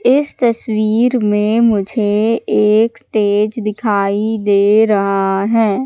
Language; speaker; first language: Hindi; native; Hindi